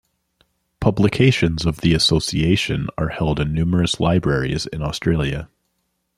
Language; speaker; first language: English; native; English